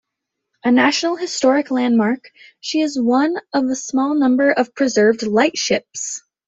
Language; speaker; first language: English; native; English